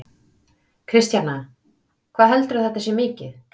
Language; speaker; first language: Icelandic; native; Icelandic